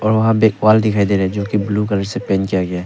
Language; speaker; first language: Hindi; non-native, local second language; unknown